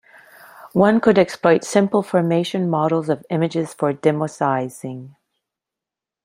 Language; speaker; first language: English; non-native, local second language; French